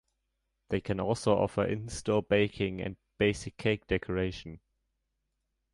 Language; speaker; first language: English; non-native, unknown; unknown